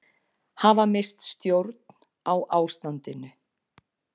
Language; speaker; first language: Icelandic; native; Icelandic